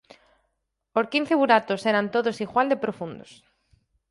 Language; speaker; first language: Galician; native; Galician